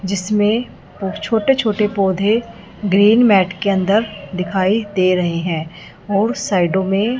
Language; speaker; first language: Hindi; non-native, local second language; Punjabi